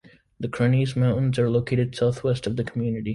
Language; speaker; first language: English; native; English